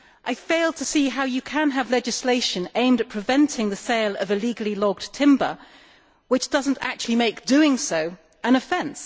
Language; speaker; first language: English; native; English